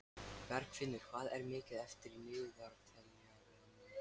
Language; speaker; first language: Icelandic; non-native, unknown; Lithuanian